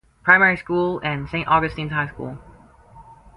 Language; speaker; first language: English; native; English